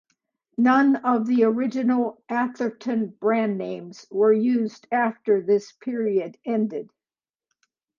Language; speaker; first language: English; native; English